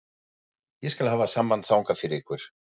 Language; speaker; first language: Icelandic; non-native, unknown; German